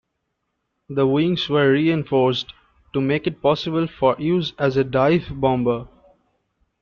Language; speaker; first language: English; non-native, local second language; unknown